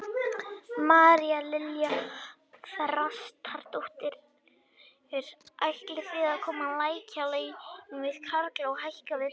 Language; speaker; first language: Icelandic; native; Icelandic